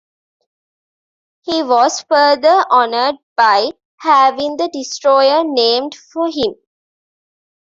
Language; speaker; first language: English; non-native, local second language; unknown